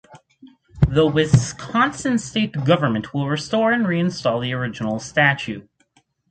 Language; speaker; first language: English; native; English